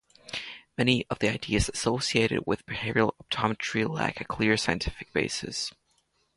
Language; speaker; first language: English; non-native, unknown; Latvian